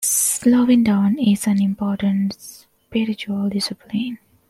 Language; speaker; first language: English; non-native, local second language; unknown